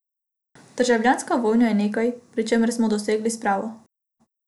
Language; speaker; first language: Slovenian; non-native, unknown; Macedonian